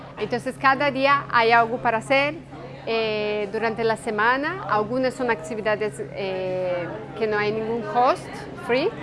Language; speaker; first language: Spanish; non-native, related language; Portuguese